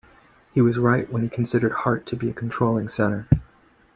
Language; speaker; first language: English; native; English